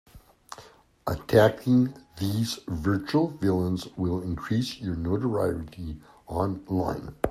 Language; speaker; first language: English; native; English